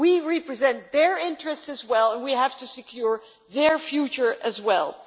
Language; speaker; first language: English; non-native, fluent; Dutch